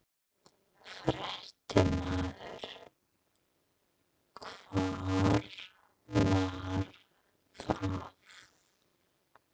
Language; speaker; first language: Icelandic; non-native, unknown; English